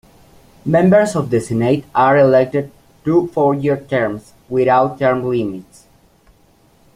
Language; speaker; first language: English; native; English